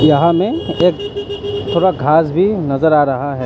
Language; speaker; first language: Hindi; non-native, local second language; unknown